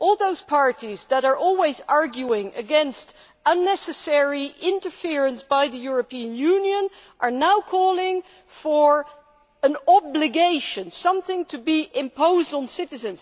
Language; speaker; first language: English; non-native, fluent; Dutch